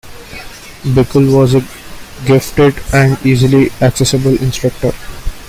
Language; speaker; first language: English; non-native, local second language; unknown